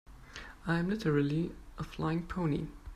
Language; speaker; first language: English; non-native, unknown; German